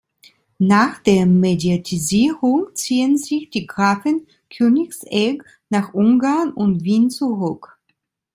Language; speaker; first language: German; non-native, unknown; Italian